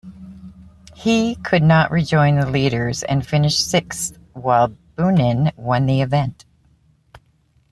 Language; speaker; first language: English; native; English